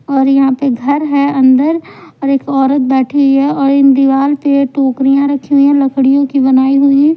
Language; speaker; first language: Hindi; non-native, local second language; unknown